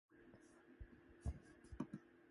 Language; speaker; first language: English; native; English